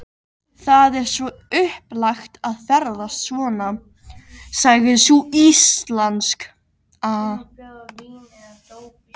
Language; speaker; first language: Icelandic; native; Icelandic